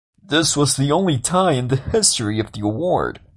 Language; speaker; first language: English; non-native, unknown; Portuguese